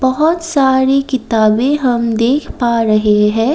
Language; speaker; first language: Hindi; non-native, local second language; Assamese